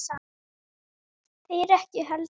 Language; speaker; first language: Icelandic; native; Icelandic